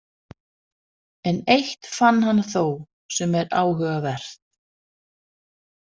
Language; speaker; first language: Icelandic; non-native, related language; Danish